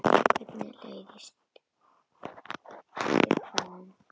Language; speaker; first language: Icelandic; native; Icelandic